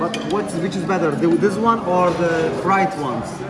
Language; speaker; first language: English; non-native, fluent; Turkish